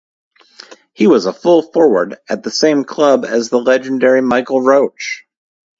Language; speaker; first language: English; native; English